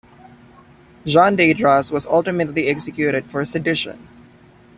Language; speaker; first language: English; non-native, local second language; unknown